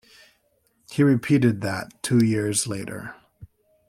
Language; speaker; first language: English; native; English